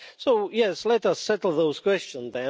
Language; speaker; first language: English; non-native, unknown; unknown